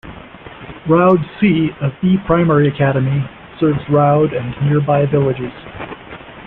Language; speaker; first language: English; native; English